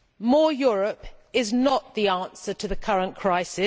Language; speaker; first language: English; native; English